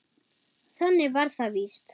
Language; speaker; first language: Icelandic; non-native, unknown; German